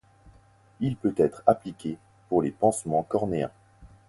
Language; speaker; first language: French; native; French